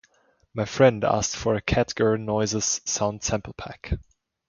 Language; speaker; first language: English; non-native, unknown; German